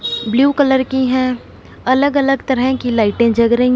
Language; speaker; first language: Hindi; non-native, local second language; Punjabi